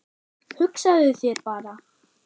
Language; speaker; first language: Icelandic; non-native, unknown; German